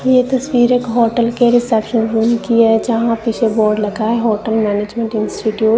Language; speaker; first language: Hindi; non-native, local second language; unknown